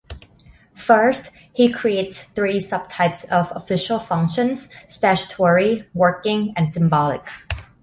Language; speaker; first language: English; non-native, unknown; Thai